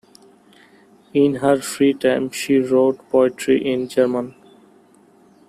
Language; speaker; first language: English; non-native, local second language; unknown